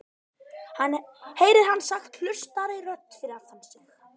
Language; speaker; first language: Icelandic; native; Icelandic